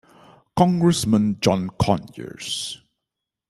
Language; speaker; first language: English; non-native, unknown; Dutch